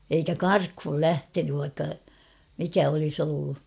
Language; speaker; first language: Finnish; native; Finnish